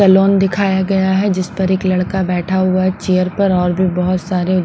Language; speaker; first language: Hindi; non-native, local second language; Punjabi